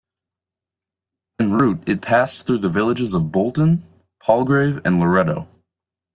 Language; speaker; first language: English; native; English